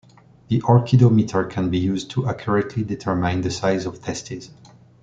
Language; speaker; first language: English; non-native, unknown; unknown